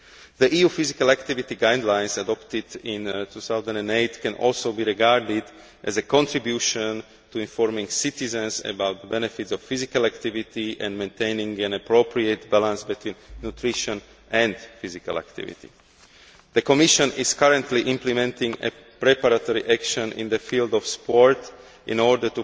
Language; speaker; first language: English; non-native, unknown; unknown